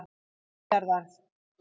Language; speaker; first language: Icelandic; native; Icelandic